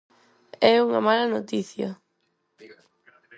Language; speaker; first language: Galician; non-native, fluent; Spanish